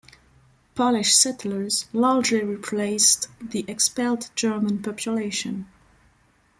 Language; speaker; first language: English; non-native, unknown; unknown